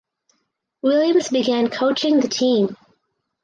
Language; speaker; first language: English; native; English